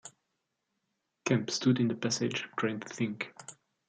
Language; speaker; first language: English; non-native, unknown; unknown